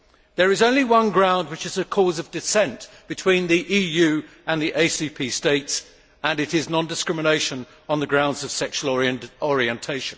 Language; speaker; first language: English; native; English